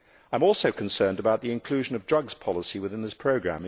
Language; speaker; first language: English; native; English